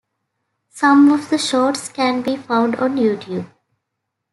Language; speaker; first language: English; native; English